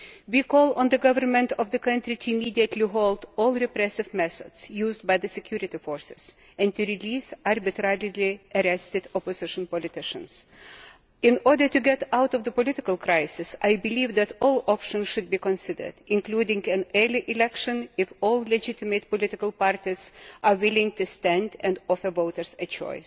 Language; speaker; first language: English; non-native, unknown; Lithuanian